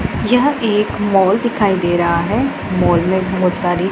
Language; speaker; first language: Hindi; non-native, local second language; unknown